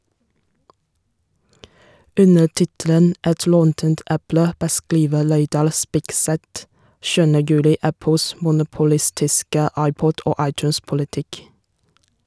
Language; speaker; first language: Norwegian; non-native, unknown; Chinese